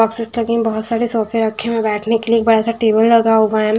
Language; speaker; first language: Hindi; non-native, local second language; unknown